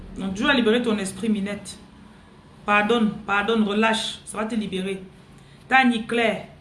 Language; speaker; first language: French; non-native, local second language; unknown